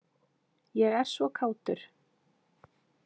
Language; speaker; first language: Icelandic; native; Icelandic